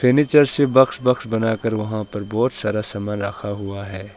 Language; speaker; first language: Hindi; non-native, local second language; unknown